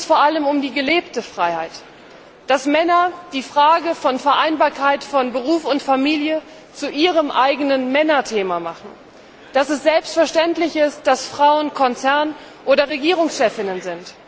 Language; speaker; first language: German; native; German